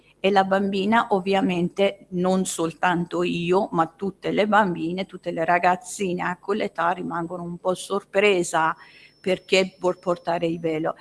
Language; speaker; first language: Italian; non-native, fluent; Persian